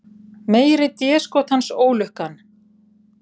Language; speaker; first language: Icelandic; native; Icelandic